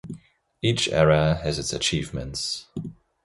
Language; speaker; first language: English; non-native, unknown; German